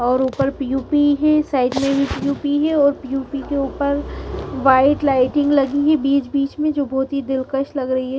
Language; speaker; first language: Hindi; native; Hindi